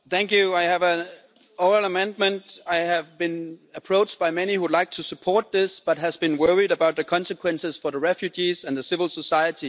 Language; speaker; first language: English; non-native, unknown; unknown